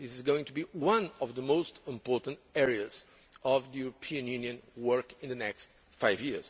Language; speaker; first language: English; non-native, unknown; Portuguese